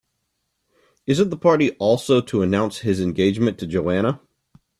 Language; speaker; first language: English; native; English